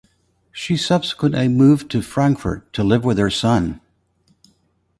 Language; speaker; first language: English; native; English